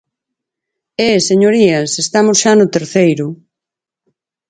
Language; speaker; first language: Galician; native; Galician